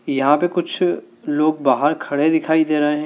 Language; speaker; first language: Hindi; native; Hindi